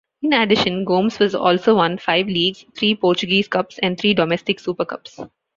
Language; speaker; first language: English; non-native, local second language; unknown